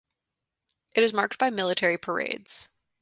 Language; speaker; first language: English; native; English